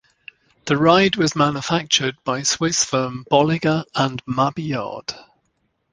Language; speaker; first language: English; native; English